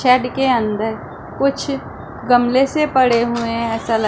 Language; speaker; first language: Hindi; non-native, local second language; Punjabi